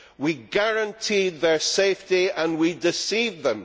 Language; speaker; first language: English; native; English